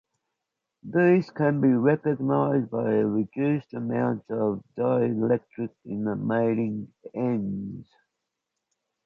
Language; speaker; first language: English; native; English